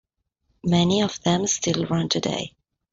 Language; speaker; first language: English; non-native, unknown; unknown